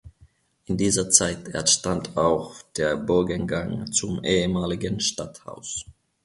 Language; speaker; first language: German; non-native, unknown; Finnish